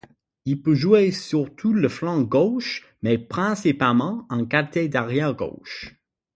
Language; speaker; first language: French; non-native, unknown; English